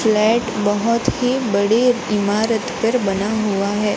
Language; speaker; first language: Hindi; non-native, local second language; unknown